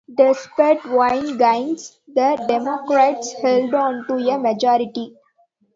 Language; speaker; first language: English; non-native, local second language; Tamil